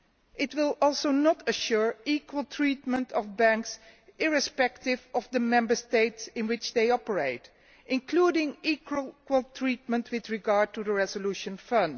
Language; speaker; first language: English; non-native, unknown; Dutch